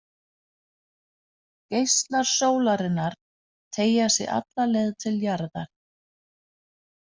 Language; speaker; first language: Icelandic; non-native, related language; Danish